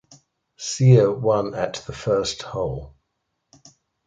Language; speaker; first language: English; native; English